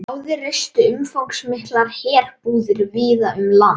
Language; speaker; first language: Icelandic; native; Icelandic